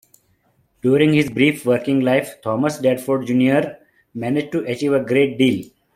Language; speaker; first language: English; non-native, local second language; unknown